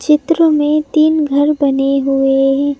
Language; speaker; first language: Hindi; native; Hindi